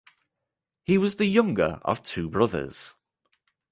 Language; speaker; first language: English; native; English